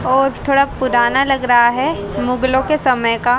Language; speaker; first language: Hindi; native; Hindi